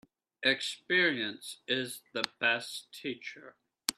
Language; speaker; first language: English; native; English